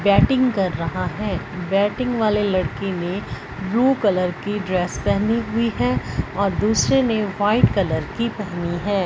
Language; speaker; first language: Hindi; non-native, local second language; Punjabi